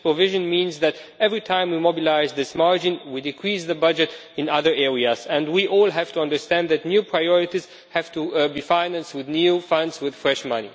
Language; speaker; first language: English; non-native, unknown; Romanian